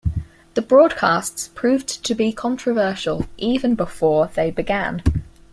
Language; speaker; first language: English; native; English